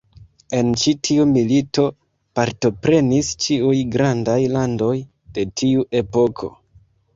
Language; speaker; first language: Esperanto; non-native, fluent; Kinyarwanda